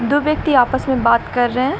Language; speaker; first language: Hindi; native; Hindi